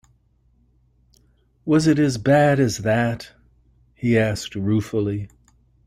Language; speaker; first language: English; native; English